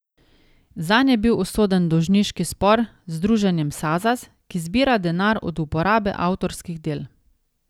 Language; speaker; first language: Slovenian; native; Slovenian